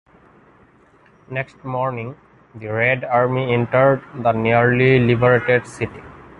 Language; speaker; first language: English; non-native, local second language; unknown